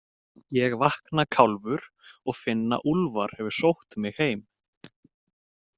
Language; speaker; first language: Icelandic; native; Icelandic